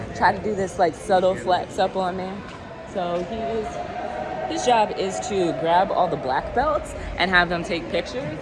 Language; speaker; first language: English; native; English